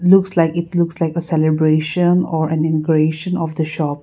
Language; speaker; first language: English; non-native, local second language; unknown